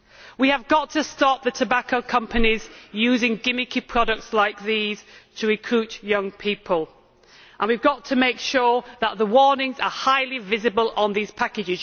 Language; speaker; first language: English; native; English